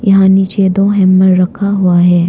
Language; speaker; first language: Hindi; non-native, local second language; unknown